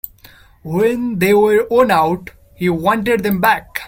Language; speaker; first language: English; non-native, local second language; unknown